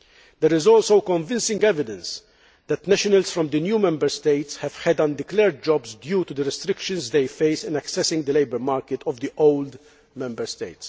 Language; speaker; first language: English; non-native, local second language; Maltese